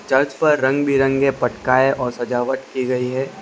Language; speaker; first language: Hindi; non-native, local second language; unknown